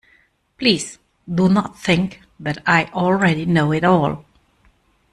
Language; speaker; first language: English; non-native, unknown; German